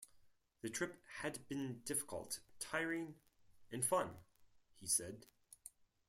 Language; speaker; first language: English; non-native, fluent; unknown